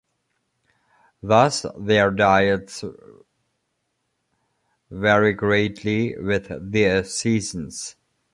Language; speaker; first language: English; non-native, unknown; German